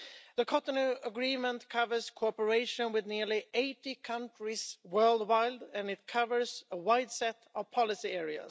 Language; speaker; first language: English; non-native, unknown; Swedish